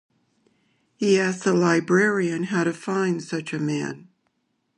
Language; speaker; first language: English; native; English